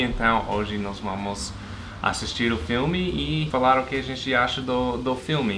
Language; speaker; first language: Portuguese; non-native, fluent; English